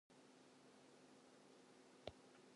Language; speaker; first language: English; non-native, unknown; Japanese